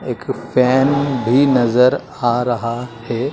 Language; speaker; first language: Hindi; native; Hindi